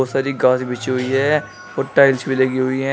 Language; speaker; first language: Hindi; native; Hindi